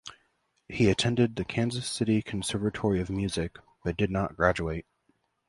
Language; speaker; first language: English; native; English